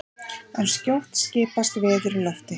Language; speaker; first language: Icelandic; native; Icelandic